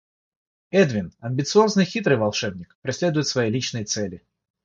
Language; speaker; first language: Russian; non-native, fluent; Georgian